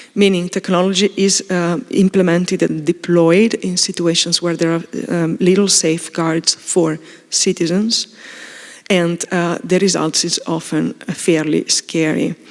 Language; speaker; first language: English; non-native, fluent; Italian